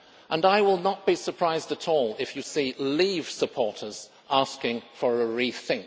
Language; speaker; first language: English; native; English